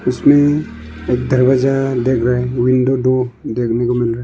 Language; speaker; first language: Hindi; early bilingual, other home language; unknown